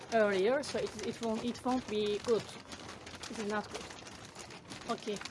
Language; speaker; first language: English; non-native, learner; Turkish